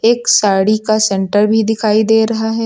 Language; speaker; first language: Hindi; native; Hindi